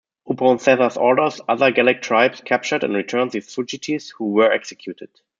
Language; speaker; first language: English; non-native, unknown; German